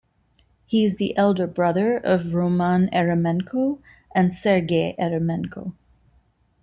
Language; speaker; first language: English; non-native, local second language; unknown